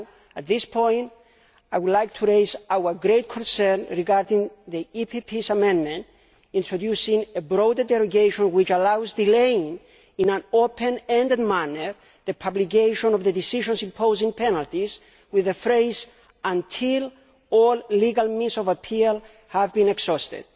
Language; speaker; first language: English; non-native, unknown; Greek